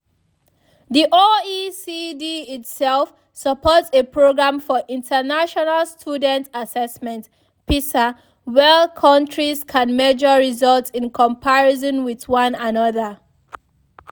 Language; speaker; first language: English; non-native, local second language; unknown